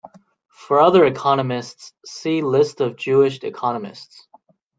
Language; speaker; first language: English; native; English